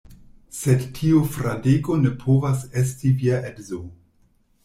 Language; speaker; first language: Esperanto; non-native, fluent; German